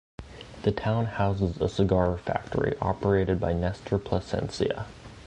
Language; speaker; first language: English; native; English